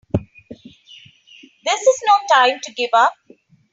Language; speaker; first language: English; non-native, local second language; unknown